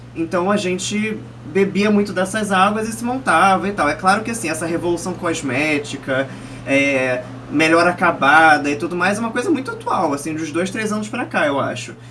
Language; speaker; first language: Portuguese; early bilingual, other home language; Chinese